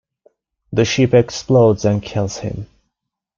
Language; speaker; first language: English; non-native, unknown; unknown